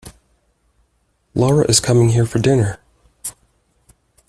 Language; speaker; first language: English; native; English